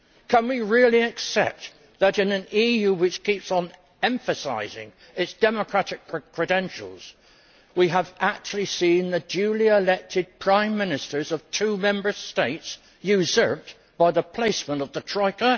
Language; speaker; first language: English; native; English